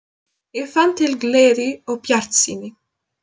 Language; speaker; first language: Icelandic; non-native, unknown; Polish